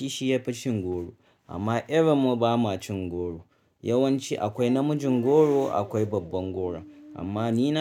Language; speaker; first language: Hausa; native; Hausa